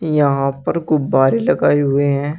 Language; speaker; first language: Hindi; native; Hindi